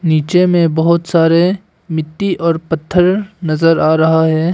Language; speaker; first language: Hindi; non-native, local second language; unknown